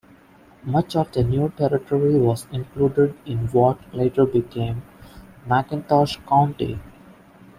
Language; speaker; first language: English; non-native, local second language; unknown